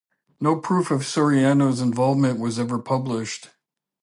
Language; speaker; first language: English; native; English